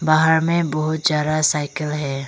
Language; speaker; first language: Hindi; early bilingual, other home language; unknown